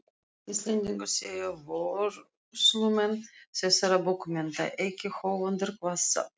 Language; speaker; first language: Icelandic; non-native, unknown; Russian